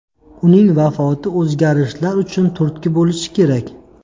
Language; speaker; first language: Uzbek; native; Uzbek